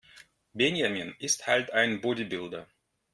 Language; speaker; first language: German; non-native, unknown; Russian